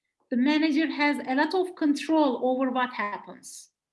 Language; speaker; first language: English; non-native, fluent; Turkish